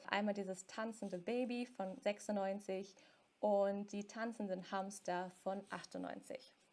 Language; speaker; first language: German; native; German